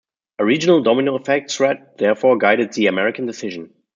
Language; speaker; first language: English; non-native, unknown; German